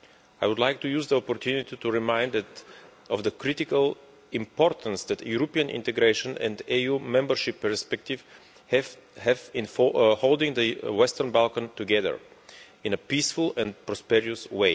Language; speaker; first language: English; non-native, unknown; Bulgarian